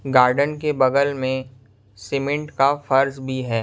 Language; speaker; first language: Hindi; non-native, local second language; Punjabi